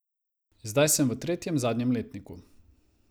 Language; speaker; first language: Slovenian; non-native, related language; Croatian